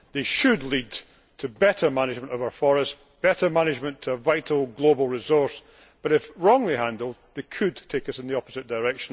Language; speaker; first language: English; native; English